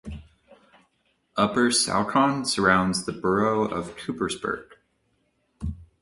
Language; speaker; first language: English; native; English